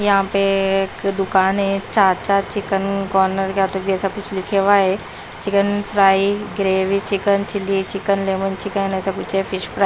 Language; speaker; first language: Hindi; non-native, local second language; Punjabi